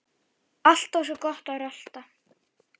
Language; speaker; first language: Icelandic; native; Icelandic